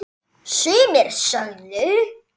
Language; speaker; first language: Icelandic; native; Icelandic